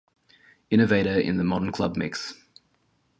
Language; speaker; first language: English; native; English